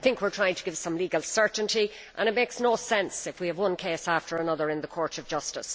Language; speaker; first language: English; native; English